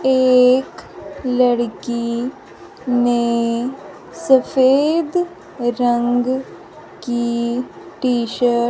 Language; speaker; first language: Hindi; non-native, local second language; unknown